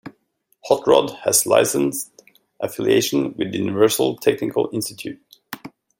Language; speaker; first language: English; native; English